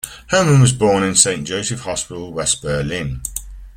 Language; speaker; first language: English; native; English